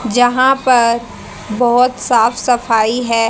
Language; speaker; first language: Hindi; native; Hindi